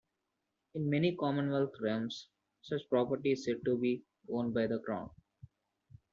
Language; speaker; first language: English; non-native, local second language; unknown